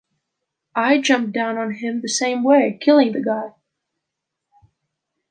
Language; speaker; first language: English; non-native, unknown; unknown